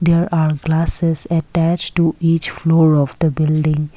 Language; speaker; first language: English; non-native, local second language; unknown